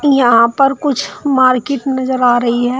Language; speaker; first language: Hindi; native; Hindi